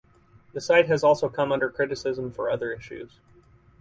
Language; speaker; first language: English; native; English